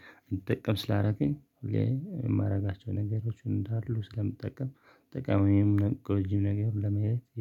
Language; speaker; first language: Amharic; non-native, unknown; Tigrinya